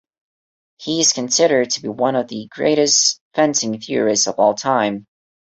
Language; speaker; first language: English; non-native, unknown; Portuguese